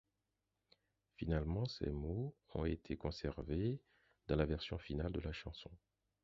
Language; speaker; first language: French; non-native, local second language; Haitian Creole